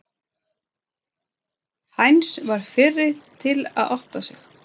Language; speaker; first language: Icelandic; non-native, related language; Swedish